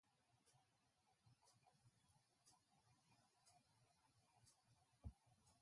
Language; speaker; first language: English; native; English